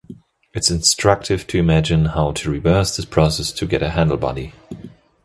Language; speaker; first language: English; non-native, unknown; German